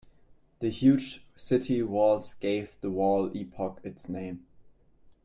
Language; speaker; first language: English; non-native, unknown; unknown